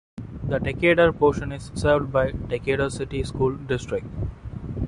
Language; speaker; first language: English; non-native, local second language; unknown